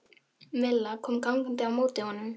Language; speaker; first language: Icelandic; non-native, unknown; Filipino